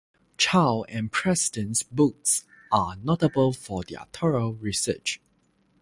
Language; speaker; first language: English; non-native, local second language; Chinese